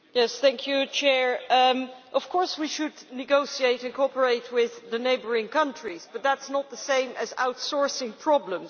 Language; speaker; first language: English; non-native, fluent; Dutch